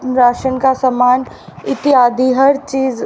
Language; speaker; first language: Hindi; native; Hindi